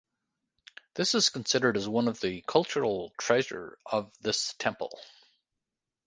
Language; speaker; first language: English; native; English